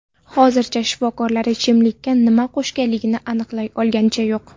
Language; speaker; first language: Uzbek; non-native, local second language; Kara-Kalpak